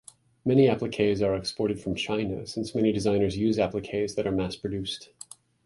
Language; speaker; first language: English; native; English